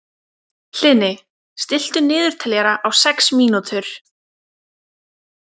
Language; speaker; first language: Icelandic; native; Icelandic